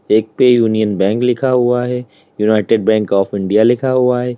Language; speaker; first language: Hindi; native; Hindi